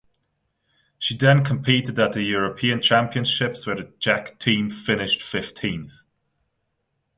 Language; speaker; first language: English; non-native, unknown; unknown